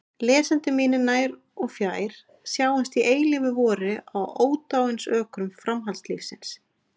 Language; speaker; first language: Icelandic; native; Icelandic